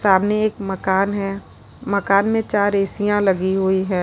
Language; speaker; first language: Hindi; native; Hindi